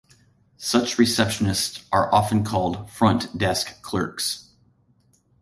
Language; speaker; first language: English; native; English